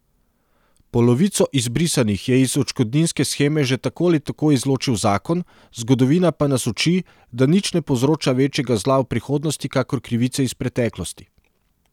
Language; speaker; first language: Slovenian; non-native, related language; Serbian